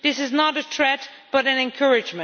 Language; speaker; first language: English; non-native, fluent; Dutch